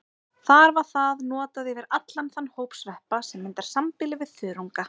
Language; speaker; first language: Icelandic; native; Icelandic